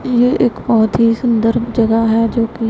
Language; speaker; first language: Hindi; non-native, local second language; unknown